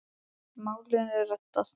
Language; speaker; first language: Icelandic; native; Icelandic